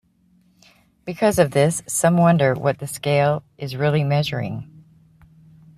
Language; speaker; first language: English; native; English